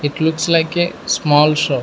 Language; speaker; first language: English; non-native, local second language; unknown